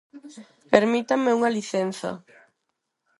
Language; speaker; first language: Galician; non-native, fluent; Spanish